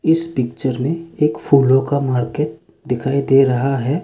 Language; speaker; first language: Hindi; non-native, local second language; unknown